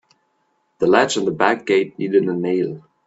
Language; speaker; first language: English; non-native, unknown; German